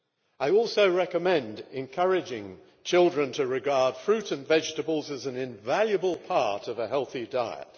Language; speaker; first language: English; native; English